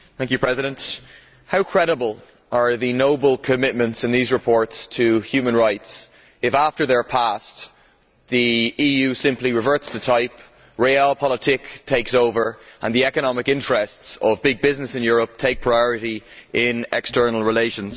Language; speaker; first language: English; native; English